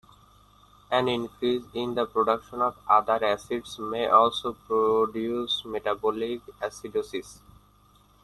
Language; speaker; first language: English; non-native, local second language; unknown